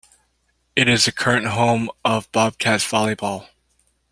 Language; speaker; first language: English; native; English